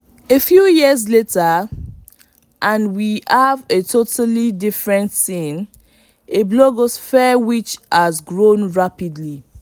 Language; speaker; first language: English; non-native, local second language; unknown